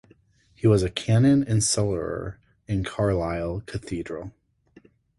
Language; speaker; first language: English; native; English